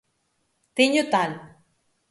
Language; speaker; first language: Galician; native; Galician